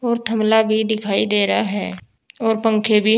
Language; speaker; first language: Hindi; native; Hindi